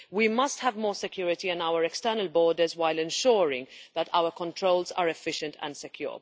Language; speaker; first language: English; non-native, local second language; Maltese